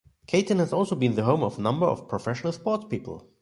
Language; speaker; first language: English; non-native, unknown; German